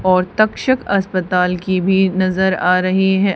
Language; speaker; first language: Hindi; native; Hindi